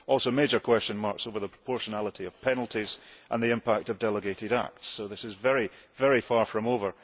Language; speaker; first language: English; early bilingual, heritage; English